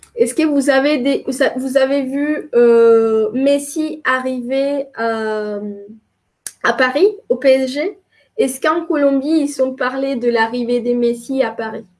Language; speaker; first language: French; non-native, fluent; Spanish